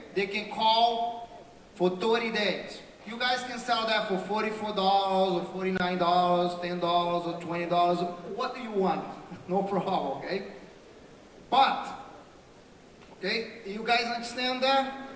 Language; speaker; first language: English; non-native, fluent; Portuguese